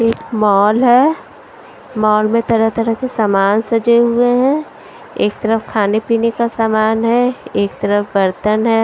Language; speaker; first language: Hindi; non-native, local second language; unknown